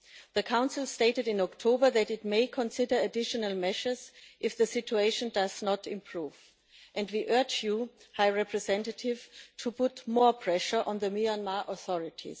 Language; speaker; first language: English; non-native, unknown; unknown